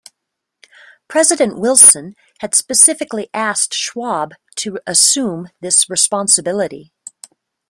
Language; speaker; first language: English; native; English